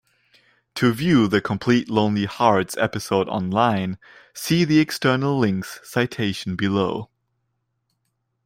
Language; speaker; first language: English; non-native, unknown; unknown